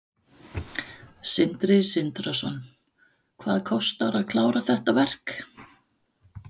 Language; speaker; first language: Icelandic; non-native, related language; Danish